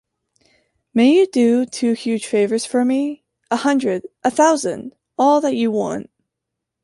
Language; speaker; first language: English; native; English